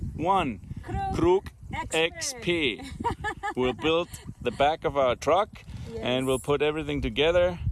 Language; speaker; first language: English; non-native, fluent; German